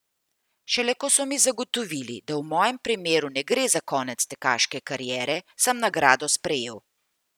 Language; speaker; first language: Slovenian; native; Slovenian